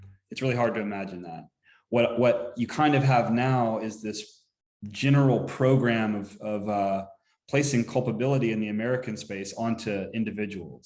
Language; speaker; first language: English; native; English